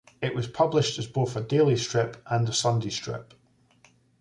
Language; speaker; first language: English; native; English